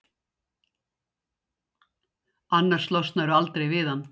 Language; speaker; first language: Icelandic; native; Icelandic